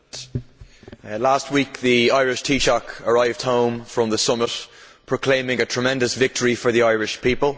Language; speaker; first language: English; native; English